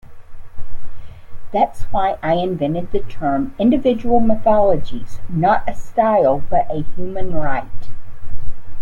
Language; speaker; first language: English; native; English